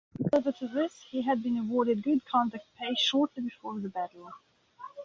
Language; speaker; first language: English; non-native, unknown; Belarusian